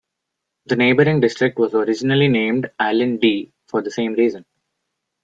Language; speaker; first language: English; non-native, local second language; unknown